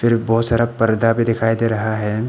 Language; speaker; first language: Hindi; non-native, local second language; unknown